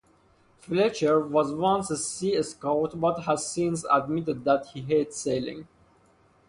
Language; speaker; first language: English; non-native, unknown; Persian